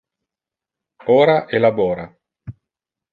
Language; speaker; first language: Interlingua; non-native, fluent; Italian